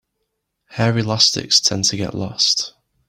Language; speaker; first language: English; native; English